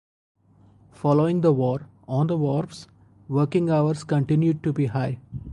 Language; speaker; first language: English; non-native, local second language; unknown